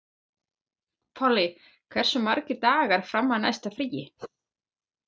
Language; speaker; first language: Icelandic; non-native, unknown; German